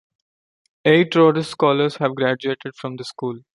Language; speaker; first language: English; non-native, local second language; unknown